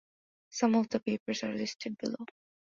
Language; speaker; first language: English; non-native, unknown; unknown